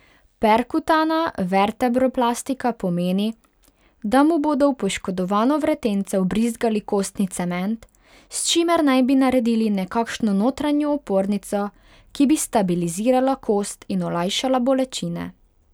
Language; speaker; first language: Slovenian; non-native, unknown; Hungarian